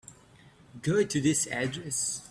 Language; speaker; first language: English; non-native, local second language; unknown